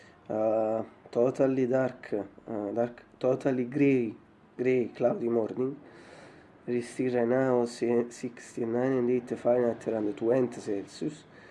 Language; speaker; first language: English; non-native, fluent; Italian